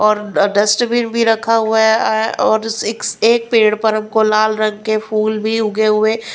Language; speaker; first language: Hindi; non-native, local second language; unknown